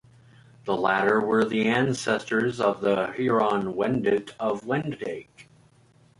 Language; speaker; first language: English; native; English